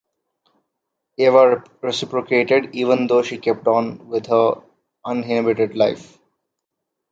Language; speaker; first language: English; non-native, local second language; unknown